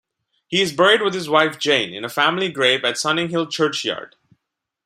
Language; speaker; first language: English; non-native, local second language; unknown